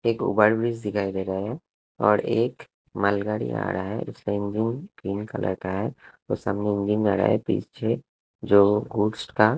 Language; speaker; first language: Hindi; non-native, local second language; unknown